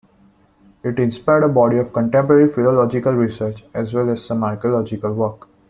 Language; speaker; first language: English; non-native, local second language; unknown